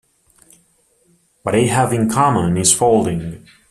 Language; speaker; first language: English; native; English